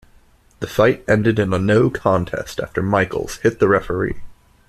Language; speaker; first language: English; native; English